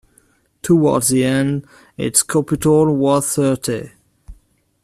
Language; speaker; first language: English; non-native, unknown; French